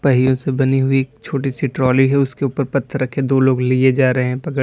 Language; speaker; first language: Hindi; native; Hindi